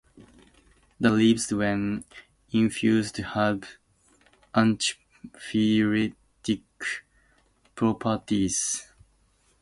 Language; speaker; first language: English; native; English